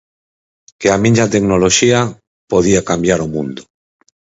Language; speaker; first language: Galician; native; Galician